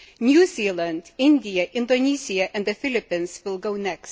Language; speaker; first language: English; non-native, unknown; Lithuanian